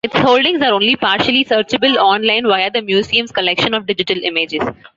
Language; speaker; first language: English; non-native, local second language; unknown